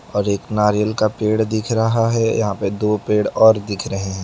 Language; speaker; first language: Hindi; non-native, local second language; Gujarati